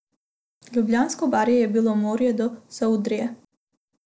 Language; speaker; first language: Slovenian; non-native, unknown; Macedonian